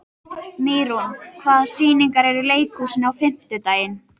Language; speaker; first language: Icelandic; native; Icelandic